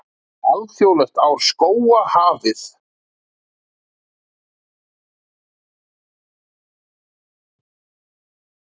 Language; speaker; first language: Icelandic; native; Icelandic